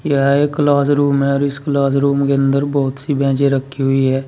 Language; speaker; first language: Hindi; native; Hindi